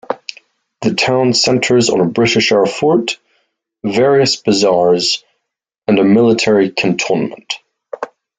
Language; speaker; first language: English; native; English